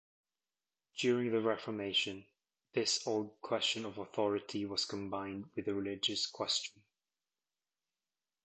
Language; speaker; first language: English; native; English